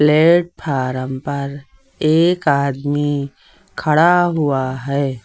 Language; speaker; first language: Hindi; native; Hindi